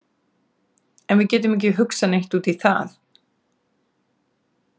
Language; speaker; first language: Icelandic; native; Icelandic